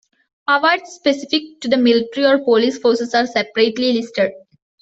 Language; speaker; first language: English; non-native, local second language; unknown